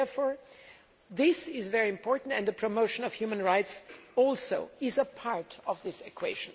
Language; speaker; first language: English; non-native, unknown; German